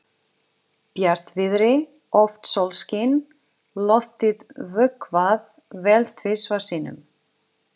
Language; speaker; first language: Icelandic; non-native, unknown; Portuguese